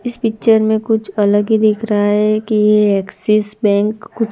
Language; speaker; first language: Hindi; non-native, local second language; Gujarati